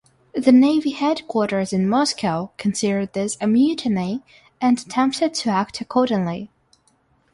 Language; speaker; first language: English; non-native, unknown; Russian